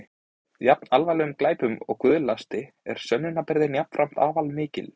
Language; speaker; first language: Icelandic; native; Icelandic